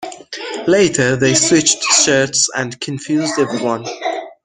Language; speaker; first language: English; non-native, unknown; Persian